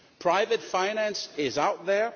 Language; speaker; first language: English; non-native, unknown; Danish